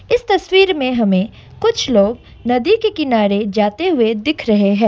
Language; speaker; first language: Hindi; non-native, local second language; Assamese